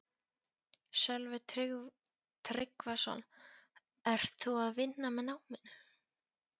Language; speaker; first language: Icelandic; non-native, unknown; Polish